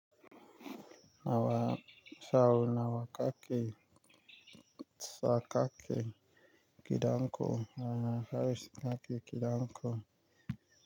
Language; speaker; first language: Hausa; native; Hausa